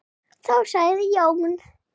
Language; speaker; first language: Icelandic; non-native, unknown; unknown